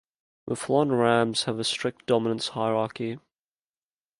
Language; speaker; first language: English; native; English